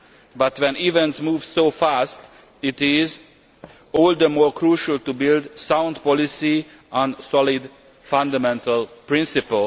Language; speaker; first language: English; non-native, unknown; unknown